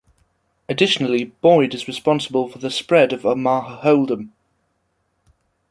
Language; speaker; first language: English; non-native, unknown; German